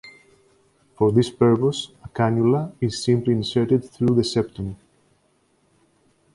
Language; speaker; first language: English; native; English